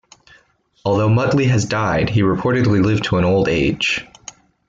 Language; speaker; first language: English; native; English